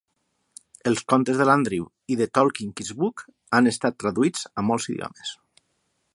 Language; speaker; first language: Catalan; non-native, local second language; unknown